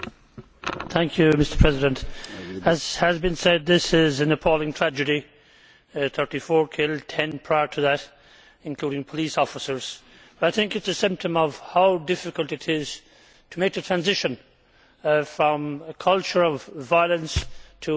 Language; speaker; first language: English; native; English